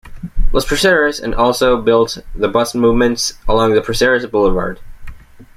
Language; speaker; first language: English; native; English